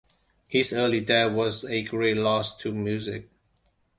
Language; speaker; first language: English; non-native, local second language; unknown